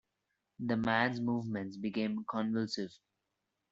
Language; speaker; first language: English; non-native, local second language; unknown